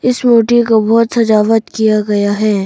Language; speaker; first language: Hindi; early bilingual, other home language; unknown